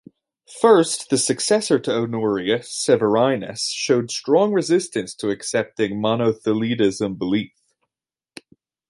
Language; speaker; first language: English; native; English